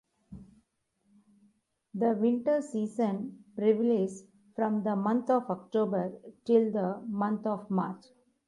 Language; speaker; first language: English; non-native, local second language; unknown